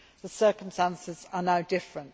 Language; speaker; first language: English; native; English